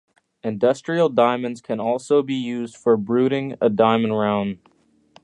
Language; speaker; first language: English; native; English